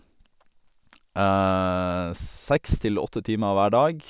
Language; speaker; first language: Norwegian; native; Norwegian